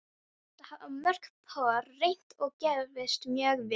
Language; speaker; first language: Icelandic; non-native, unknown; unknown